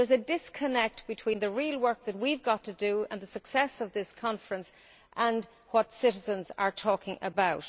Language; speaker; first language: English; native; English